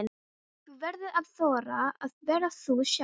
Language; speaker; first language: Icelandic; non-native, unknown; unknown